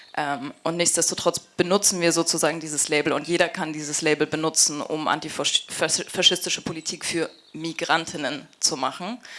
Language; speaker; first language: German; native; German